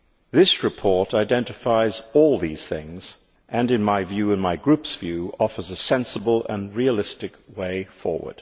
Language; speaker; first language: English; native; English